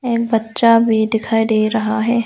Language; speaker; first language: Hindi; non-native, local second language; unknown